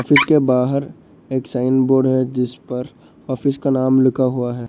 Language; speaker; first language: Hindi; non-native, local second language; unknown